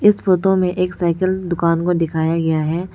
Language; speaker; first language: Hindi; non-native, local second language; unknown